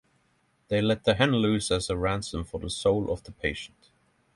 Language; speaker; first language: English; non-native, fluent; Norwegian